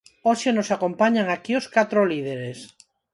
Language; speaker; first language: Galician; non-native, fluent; Spanish